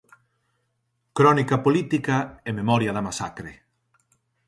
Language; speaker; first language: Galician; native; Galician